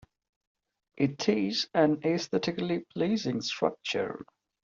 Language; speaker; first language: English; non-native, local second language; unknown